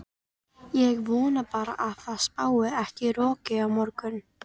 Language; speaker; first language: Icelandic; native; Icelandic